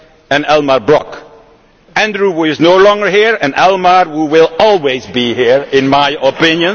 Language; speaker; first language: English; non-native, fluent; Dutch